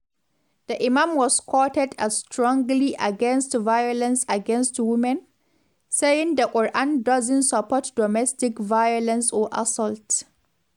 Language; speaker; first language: English; non-native, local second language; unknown